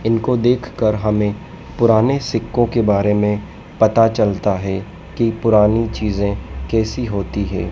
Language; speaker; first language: Hindi; native; Hindi